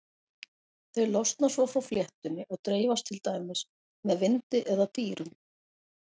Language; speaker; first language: Icelandic; native; Icelandic